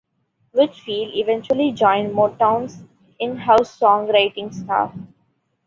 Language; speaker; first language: English; non-native, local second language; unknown